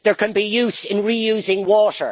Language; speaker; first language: English; native; English